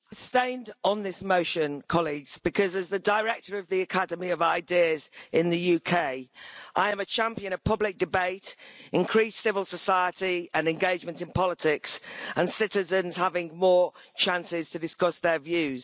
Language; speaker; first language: English; native; English